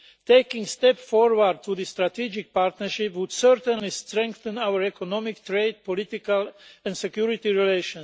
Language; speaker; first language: English; non-native, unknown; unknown